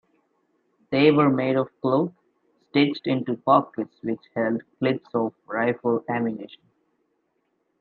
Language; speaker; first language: English; non-native, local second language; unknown